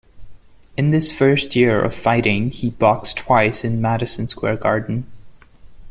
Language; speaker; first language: English; non-native, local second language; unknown